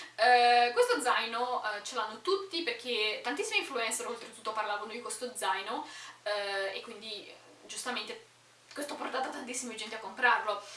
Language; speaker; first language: Italian; early bilingual, other home language; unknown